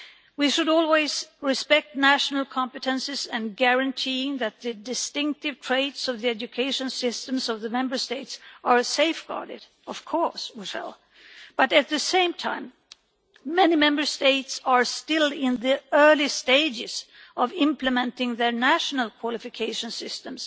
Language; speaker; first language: English; non-native, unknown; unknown